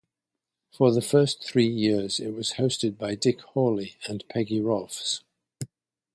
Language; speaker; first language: English; native; English